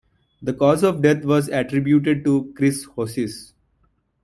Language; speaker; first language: English; non-native, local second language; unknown